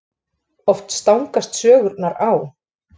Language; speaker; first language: Icelandic; native; Icelandic